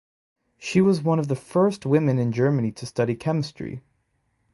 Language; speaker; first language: English; native; English